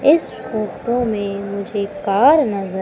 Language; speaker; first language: Hindi; native; Hindi